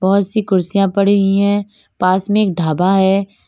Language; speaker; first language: Hindi; native; Hindi